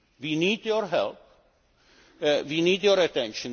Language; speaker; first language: English; native; English